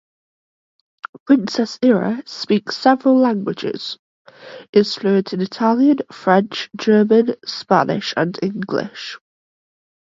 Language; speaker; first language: English; native; English